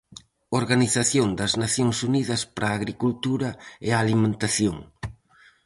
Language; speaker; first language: Galician; native; Galician